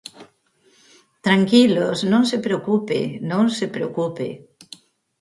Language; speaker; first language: Galician; native; Galician